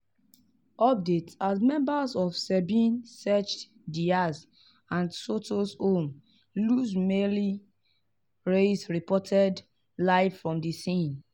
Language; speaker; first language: English; non-native, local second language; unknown